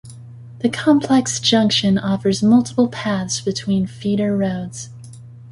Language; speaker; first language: English; native; English